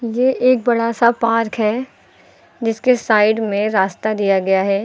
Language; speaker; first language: Hindi; native; Hindi